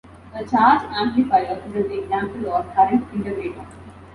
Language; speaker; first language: English; non-native, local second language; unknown